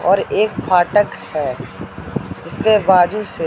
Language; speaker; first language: Hindi; native; Hindi